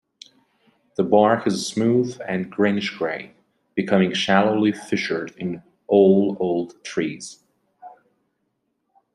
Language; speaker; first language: English; non-native, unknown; Persian